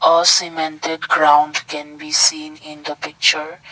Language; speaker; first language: English; non-native, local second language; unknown